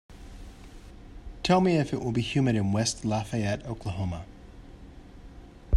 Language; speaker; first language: English; native; English